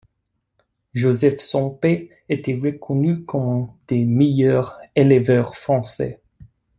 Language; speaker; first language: French; non-native, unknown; English